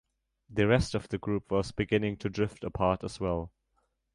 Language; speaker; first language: English; non-native, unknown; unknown